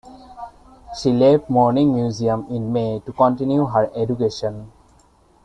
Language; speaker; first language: English; non-native, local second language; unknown